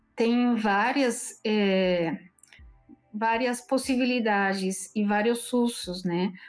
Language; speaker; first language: Portuguese; non-native, fluent; Spanish